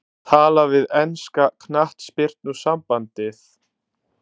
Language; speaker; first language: Icelandic; non-native, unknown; Italian